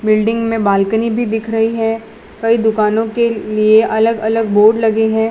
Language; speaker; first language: Hindi; non-native, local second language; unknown